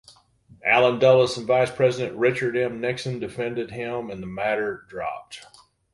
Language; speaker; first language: English; native; English